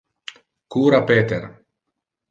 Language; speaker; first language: Interlingua; non-native, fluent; Italian